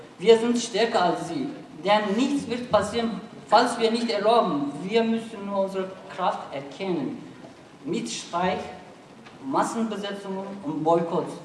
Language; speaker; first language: German; non-native, fluent; Turkish